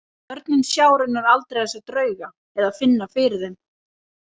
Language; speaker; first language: Icelandic; native; Icelandic